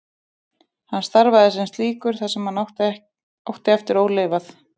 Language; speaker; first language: Icelandic; native; Icelandic